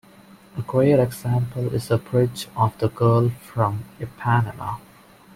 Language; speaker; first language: English; non-native, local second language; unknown